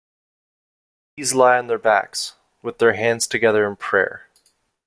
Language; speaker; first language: English; native; English